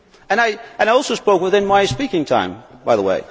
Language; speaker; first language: English; non-native, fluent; Dutch